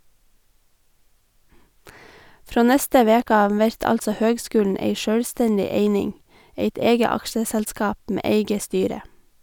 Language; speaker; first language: Norwegian; native; Norwegian